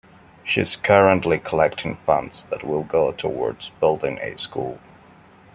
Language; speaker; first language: English; non-native, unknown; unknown